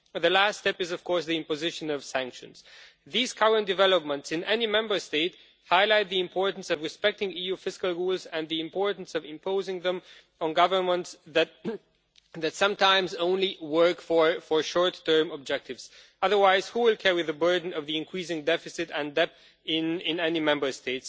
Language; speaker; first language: English; non-native, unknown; Romanian